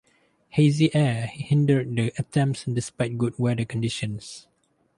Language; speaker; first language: English; non-native, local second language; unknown